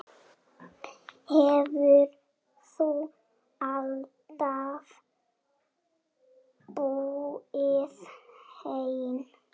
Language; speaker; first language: Icelandic; native; Icelandic